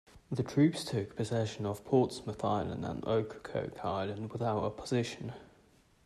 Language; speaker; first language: English; native; English